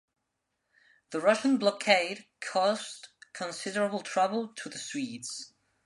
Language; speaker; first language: English; non-native, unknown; Spanish